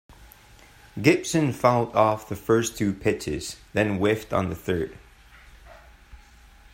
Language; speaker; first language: English; non-native, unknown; Spanish